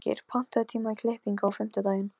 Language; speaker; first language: Icelandic; non-native, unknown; Polish